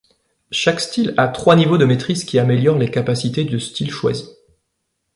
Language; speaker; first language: French; native; French